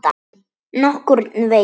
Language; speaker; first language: Icelandic; native; Icelandic